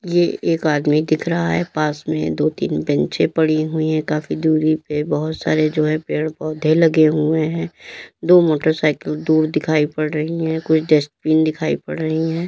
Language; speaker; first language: Hindi; native; Hindi